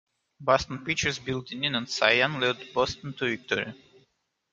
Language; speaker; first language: English; non-native, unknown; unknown